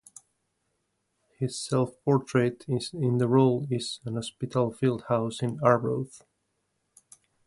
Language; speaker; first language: English; native; English